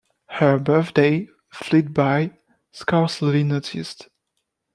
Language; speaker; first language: English; non-native, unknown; French